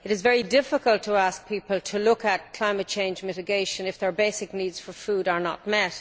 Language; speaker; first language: English; native; English